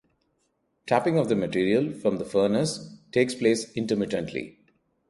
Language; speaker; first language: English; non-native, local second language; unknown